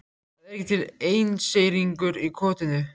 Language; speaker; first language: Icelandic; native; Icelandic